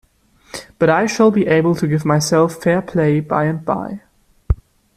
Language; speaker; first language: English; non-native, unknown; German